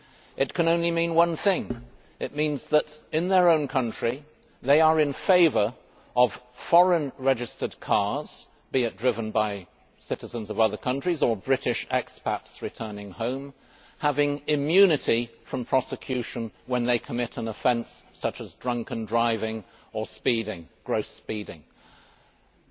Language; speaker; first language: English; native; English